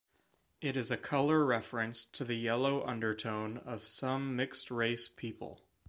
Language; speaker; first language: English; native; English